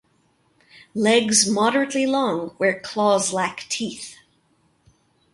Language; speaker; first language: English; native; English